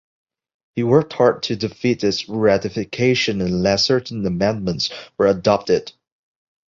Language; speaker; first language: English; non-native, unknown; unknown